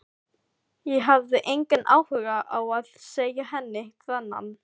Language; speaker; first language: Icelandic; non-native, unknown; Filipino